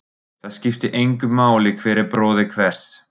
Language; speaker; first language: Icelandic; non-native, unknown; German